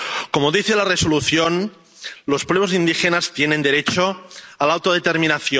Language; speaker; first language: Spanish; non-native, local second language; Catalan